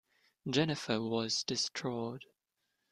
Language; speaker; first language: English; non-native, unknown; German